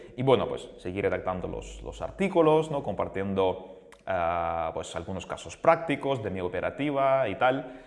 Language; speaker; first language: Spanish; non-native, fluent; Russian